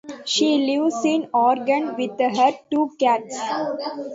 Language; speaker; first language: English; non-native, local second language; Tamil